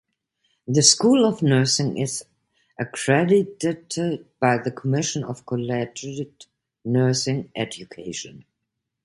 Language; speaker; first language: English; non-native, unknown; German